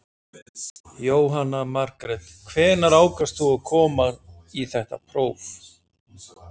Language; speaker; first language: Icelandic; native; Icelandic